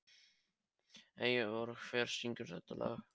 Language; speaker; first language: Icelandic; non-native, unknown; Polish